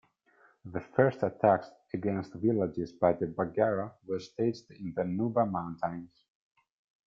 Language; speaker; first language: English; non-native, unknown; Italian